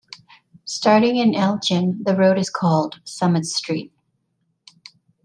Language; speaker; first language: English; native; English